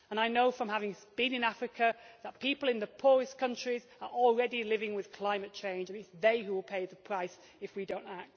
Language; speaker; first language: English; native; English